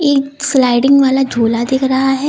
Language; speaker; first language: Hindi; native; Hindi